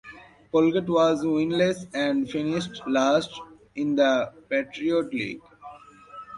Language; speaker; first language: English; non-native, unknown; Bangla